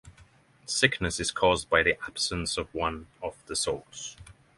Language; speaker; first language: English; non-native, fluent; Norwegian